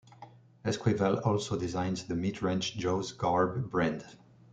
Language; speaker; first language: English; non-native, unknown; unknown